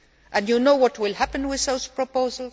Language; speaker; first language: English; non-native, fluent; Luxembourgish